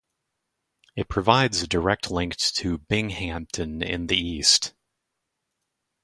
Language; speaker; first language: English; native; English